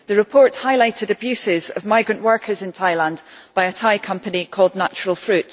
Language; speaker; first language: English; native; English